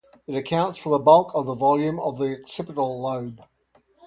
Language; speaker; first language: English; native; English